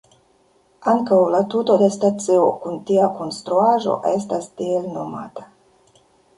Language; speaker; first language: Esperanto; non-native, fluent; Russian